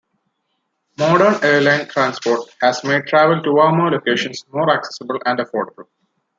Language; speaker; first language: English; non-native, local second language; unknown